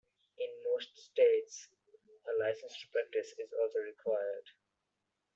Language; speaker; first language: English; non-native, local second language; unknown